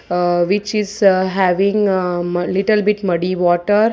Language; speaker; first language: English; non-native, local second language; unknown